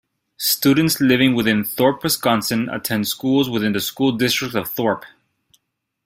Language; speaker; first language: English; native; English